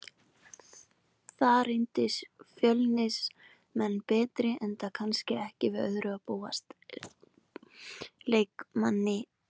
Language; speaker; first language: Icelandic; native; Icelandic